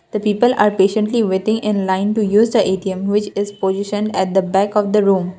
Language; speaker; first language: English; non-native, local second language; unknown